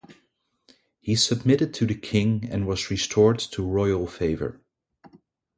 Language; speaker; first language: English; non-native, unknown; Dutch